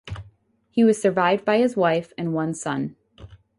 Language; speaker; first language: English; native; English